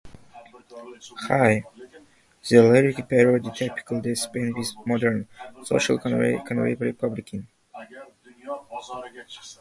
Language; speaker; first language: English; non-native, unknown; Uzbek